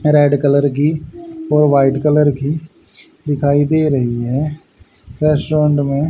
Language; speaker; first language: Hindi; native; Hindi